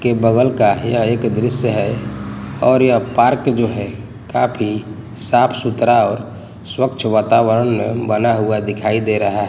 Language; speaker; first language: Hindi; non-native, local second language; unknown